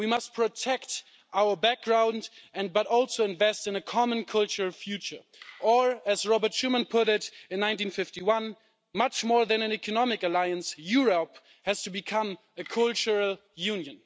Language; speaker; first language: English; non-native, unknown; German